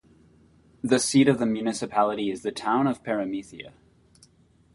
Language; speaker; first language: English; native; English